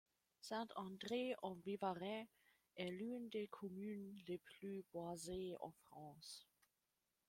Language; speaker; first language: French; non-native, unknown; German